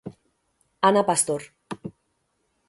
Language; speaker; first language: Galician; native; Galician